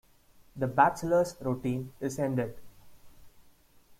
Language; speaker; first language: English; non-native, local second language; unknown